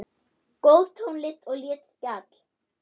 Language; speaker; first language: Icelandic; non-native, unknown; German